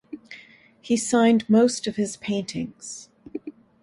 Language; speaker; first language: English; native; English